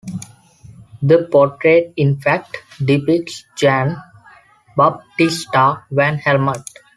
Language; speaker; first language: English; non-native, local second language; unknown